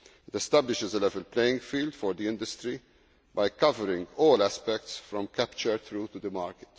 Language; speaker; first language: English; non-native, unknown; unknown